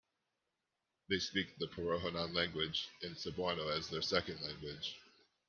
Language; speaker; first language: English; native; English